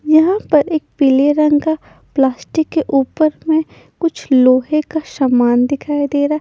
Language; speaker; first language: Hindi; non-native, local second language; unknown